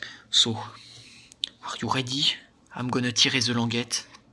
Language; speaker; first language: English; non-native, learner; French